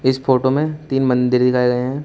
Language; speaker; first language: Hindi; native; Hindi